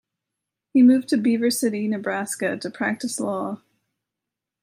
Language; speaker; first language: English; native; English